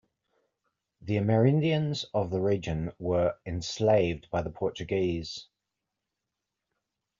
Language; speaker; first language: English; native; English